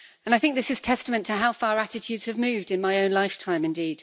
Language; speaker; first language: English; native; English